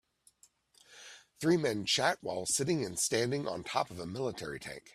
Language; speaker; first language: English; native; English